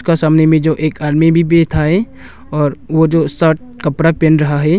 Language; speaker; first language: Hindi; non-native, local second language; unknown